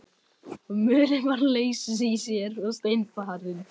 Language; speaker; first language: Icelandic; native; Icelandic